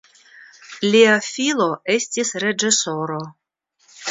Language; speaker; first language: Esperanto; non-native, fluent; Russian